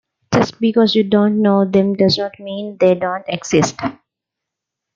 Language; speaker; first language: English; non-native, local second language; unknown